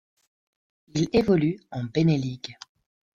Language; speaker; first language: French; non-native, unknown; Spanish